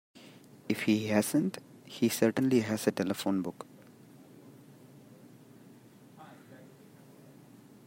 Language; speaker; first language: English; non-native, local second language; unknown